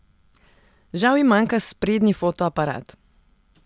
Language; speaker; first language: Slovenian; non-native, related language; Serbian